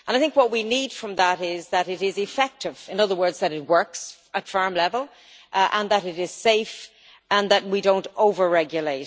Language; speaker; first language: English; native; English